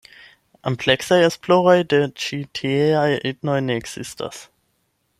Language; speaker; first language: Esperanto; non-native, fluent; German